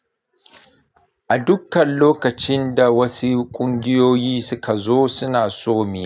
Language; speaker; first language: Hausa; native; Hausa